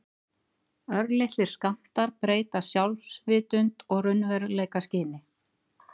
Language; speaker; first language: Icelandic; native; Icelandic